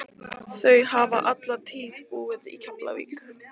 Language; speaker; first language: Icelandic; non-native, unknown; Lithuanian